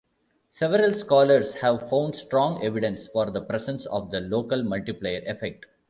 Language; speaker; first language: English; non-native, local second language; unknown